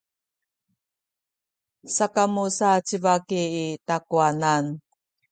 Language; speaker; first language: Sakizaya; native; Sakizaya